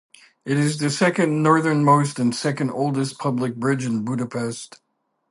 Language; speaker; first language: English; native; English